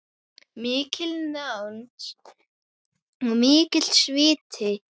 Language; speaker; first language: Icelandic; native; Icelandic